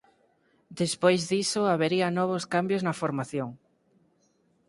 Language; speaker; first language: Galician; native; Galician